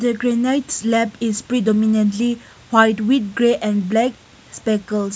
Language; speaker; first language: English; non-native, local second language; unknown